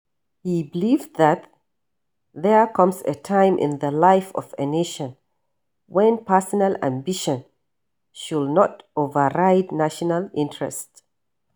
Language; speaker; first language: English; non-native, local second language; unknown